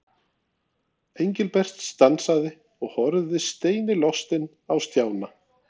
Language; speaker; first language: Icelandic; non-native, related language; Norwegian